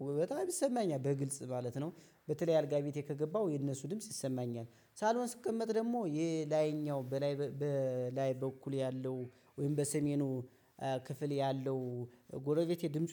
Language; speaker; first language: Amharic; native; Amharic